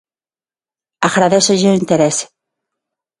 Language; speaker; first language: Galician; non-native, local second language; Spanish